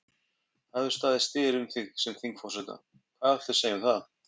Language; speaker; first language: Icelandic; native; Icelandic